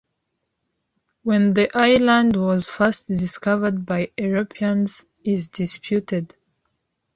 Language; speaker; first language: English; non-native, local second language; Kinyarwanda